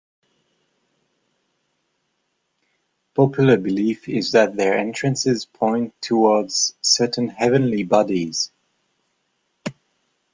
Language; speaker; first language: English; non-native, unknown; French